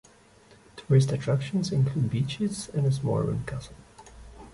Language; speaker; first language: English; non-native, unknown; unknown